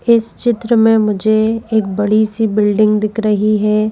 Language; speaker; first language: Hindi; native; Hindi